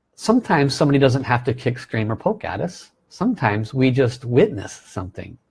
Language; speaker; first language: English; native; English